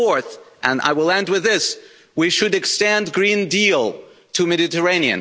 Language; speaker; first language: English; non-native, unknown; German